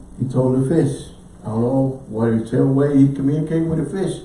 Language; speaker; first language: English; native; English